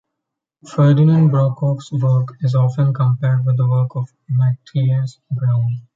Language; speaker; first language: English; non-native, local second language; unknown